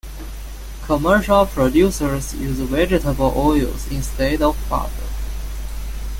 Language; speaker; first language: English; non-native, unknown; Chinese